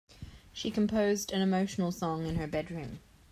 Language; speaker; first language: English; native; English